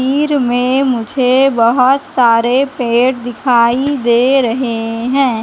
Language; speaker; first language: Hindi; native; Hindi